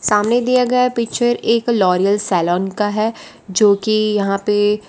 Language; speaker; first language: Hindi; non-native, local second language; Gujarati